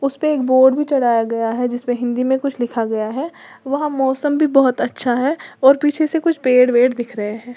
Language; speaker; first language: Hindi; native; Hindi